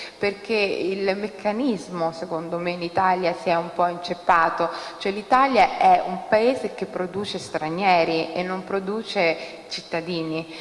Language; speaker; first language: Italian; early bilingual, other home language; Somali